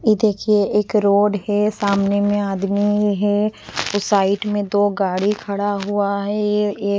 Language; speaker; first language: Hindi; non-native, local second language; Bhojpuri